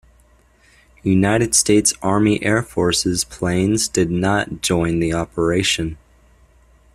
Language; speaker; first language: English; native; English